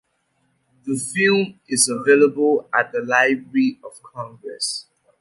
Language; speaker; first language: English; native; English